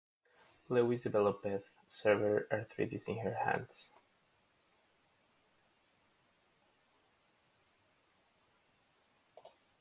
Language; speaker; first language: English; non-native, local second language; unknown